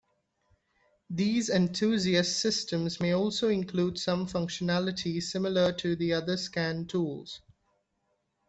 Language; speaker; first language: English; non-native, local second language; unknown